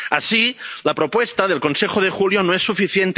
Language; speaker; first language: Spanish; non-native, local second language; Catalan